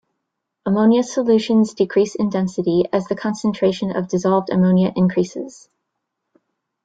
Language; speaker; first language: English; native; English